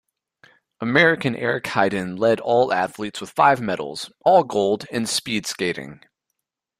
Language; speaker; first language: English; native; English